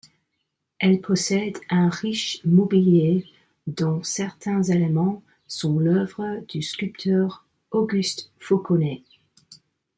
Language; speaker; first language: French; non-native, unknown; English